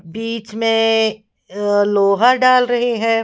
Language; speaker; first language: Hindi; non-native, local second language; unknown